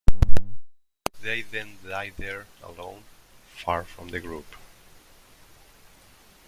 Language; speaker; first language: English; non-native, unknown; Spanish